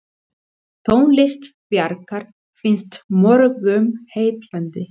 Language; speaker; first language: Icelandic; non-native, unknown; Spanish